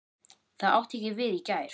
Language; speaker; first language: Icelandic; native; Icelandic